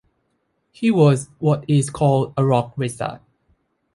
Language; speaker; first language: English; non-native, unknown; Thai